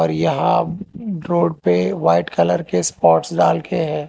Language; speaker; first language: Hindi; non-native, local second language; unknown